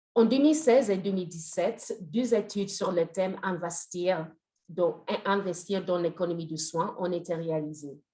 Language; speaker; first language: French; non-native, fluent; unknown